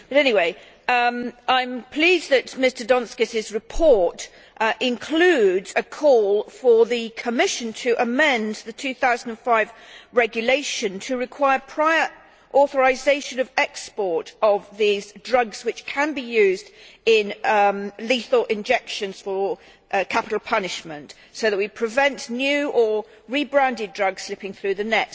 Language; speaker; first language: English; native; English